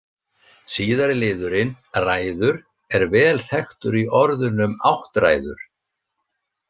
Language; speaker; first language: Icelandic; native; Icelandic